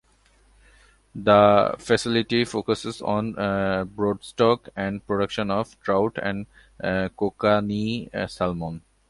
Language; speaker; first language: English; non-native, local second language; Bangla